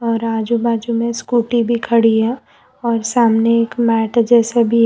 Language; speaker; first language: Hindi; non-native, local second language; Gujarati